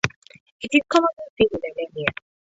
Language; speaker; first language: English; native; English